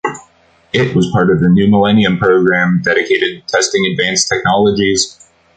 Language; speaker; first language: English; native; English